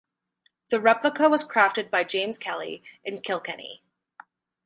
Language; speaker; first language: English; native; English